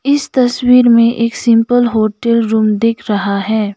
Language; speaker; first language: Hindi; non-native, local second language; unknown